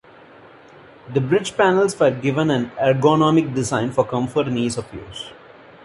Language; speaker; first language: English; non-native, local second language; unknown